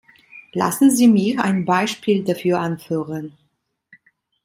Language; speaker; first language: German; non-native, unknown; Italian